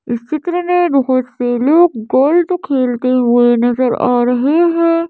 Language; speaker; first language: Hindi; native; Hindi